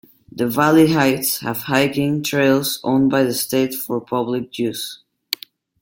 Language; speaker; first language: English; non-native, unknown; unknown